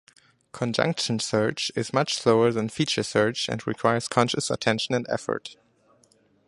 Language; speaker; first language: English; non-native, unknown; German